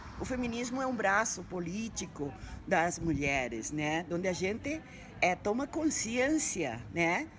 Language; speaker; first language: Portuguese; non-native, related language; Spanish